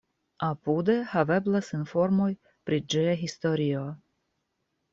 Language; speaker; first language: Esperanto; non-native, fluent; Russian